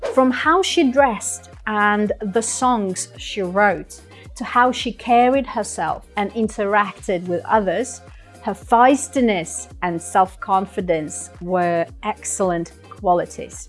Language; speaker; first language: English; non-native, fluent; Russian